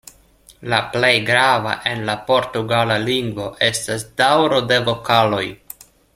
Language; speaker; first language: Esperanto; non-native, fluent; Russian